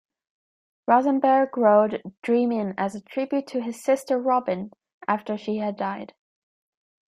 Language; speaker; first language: English; native; English